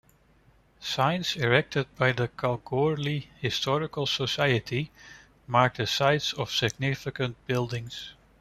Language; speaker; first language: English; non-native, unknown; Dutch